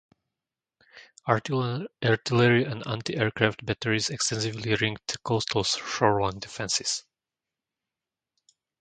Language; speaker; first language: English; non-native, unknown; Slovak